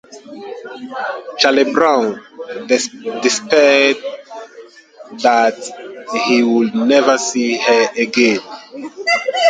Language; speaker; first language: English; non-native, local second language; Dagbani